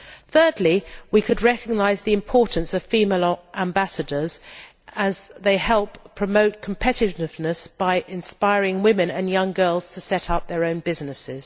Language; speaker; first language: English; native; English